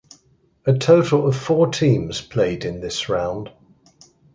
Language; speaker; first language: English; native; English